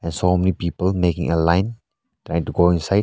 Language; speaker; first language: English; non-native, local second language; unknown